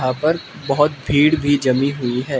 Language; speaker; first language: Hindi; non-native, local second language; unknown